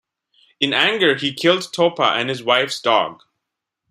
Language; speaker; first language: English; non-native, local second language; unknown